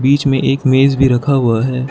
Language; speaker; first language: Hindi; non-native, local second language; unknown